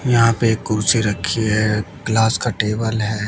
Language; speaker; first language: Hindi; native; Hindi